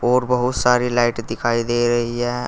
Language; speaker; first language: Hindi; native; Hindi